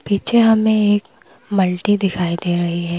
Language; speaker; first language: Hindi; native; Hindi